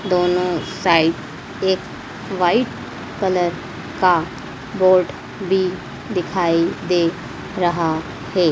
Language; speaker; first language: Hindi; native; Hindi